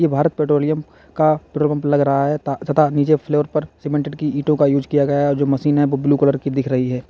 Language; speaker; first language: Hindi; native; Hindi